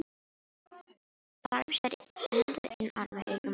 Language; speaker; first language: Icelandic; non-native, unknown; Filipino